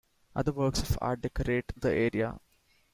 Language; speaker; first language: English; non-native, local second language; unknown